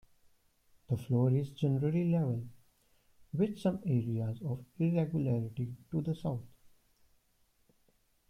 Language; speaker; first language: English; non-native, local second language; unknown